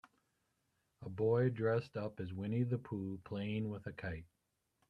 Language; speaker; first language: English; native; English